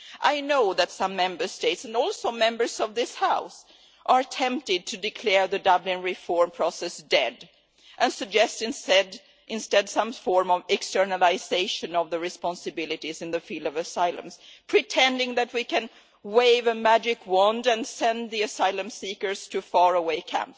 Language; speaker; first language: English; non-native, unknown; Swedish